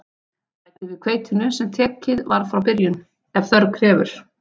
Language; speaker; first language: Icelandic; native; Icelandic